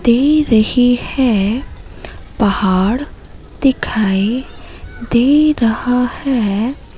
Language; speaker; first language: Hindi; native; Hindi